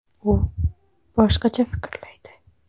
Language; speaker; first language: Uzbek; native; Uzbek